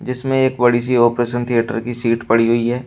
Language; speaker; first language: Hindi; native; Hindi